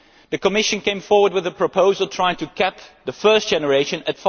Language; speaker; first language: English; non-native, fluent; Dutch